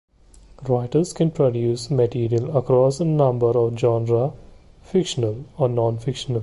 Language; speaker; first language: English; non-native, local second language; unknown